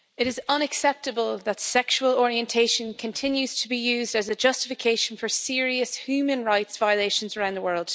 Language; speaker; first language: English; native; English